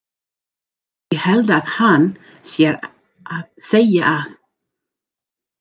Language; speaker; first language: Icelandic; non-native, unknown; English